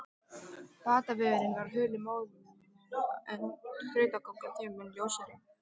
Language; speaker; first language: Icelandic; native; Icelandic